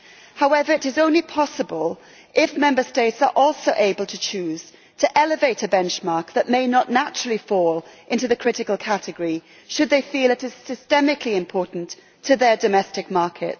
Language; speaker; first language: English; native; English